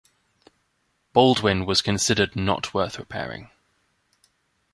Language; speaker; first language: English; native; English